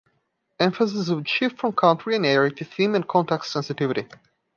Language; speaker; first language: English; non-native, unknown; Portuguese